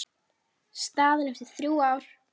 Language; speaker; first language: Icelandic; native; Icelandic